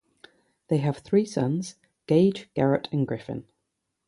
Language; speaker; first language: English; native; English